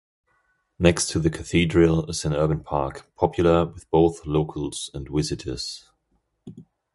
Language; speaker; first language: English; non-native, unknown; German